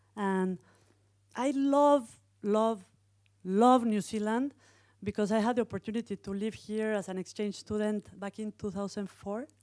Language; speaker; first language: English; non-native, fluent; Spanish